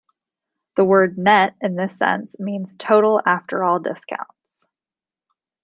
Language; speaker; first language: English; native; English